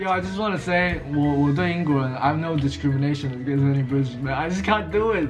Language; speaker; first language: English; early bilingual, other home language; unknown